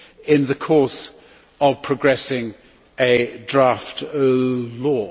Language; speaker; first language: English; native; English